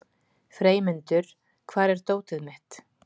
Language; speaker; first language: Icelandic; native; Icelandic